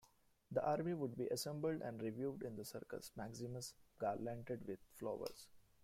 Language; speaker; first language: English; non-native, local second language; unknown